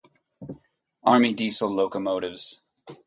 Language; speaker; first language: English; native; English